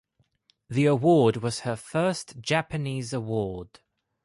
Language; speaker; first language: English; non-native, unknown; Greek